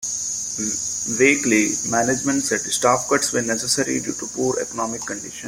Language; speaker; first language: English; non-native, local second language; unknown